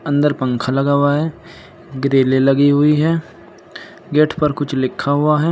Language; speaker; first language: Hindi; native; Hindi